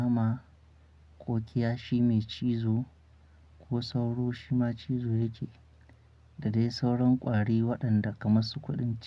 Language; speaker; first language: Hausa; non-native, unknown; Akan